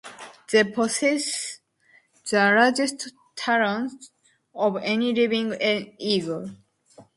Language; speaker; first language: English; non-native, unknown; Japanese